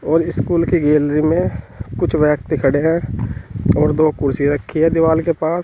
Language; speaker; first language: Hindi; native; Hindi